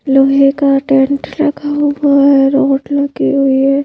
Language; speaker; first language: Hindi; native; Hindi